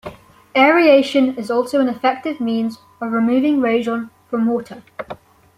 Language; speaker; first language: English; native; English